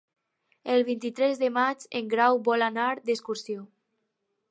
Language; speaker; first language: Catalan; non-native, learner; Spanish